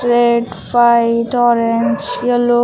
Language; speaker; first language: Hindi; native; Hindi